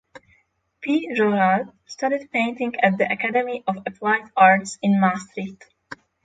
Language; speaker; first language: English; non-native, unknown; Polish